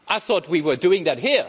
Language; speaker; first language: English; non-native, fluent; Dutch